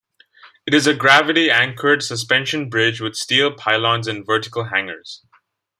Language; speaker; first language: English; non-native, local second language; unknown